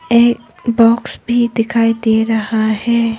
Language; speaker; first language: Hindi; non-native, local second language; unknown